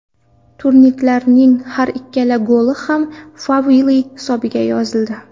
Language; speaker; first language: Uzbek; non-native, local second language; Kara-Kalpak